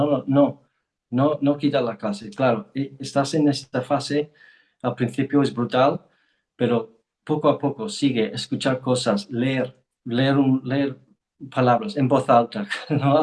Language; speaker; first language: Spanish; non-native, fluent; English